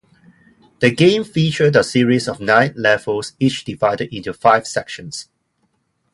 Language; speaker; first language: English; non-native, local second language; Cantonese